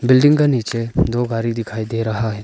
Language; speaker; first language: Hindi; non-native, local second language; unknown